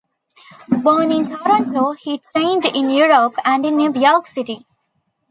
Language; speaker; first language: English; non-native, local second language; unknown